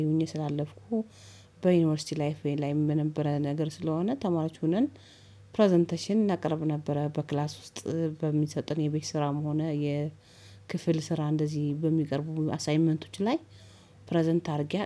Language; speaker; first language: Amharic; native; Amharic